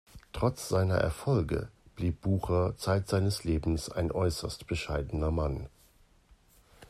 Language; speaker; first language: German; native; German